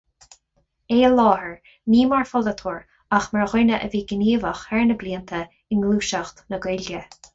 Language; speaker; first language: Irish; non-native, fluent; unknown